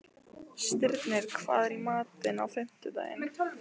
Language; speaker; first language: Icelandic; non-native, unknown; Lithuanian